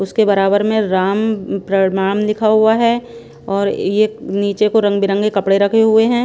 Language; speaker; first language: Hindi; non-native, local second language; Punjabi